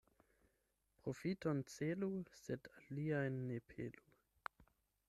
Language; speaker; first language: Esperanto; non-native, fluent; German